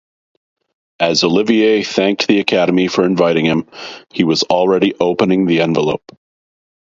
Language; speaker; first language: English; native; English